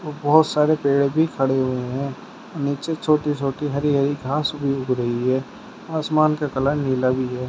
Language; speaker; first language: Hindi; native; Hindi